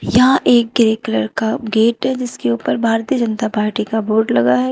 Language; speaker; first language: Hindi; native; Hindi